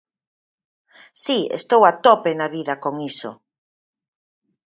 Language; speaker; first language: Galician; native; Galician